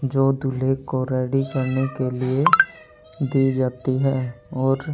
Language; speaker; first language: Hindi; native; Hindi